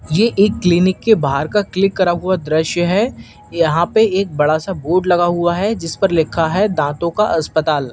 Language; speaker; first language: Hindi; native; Hindi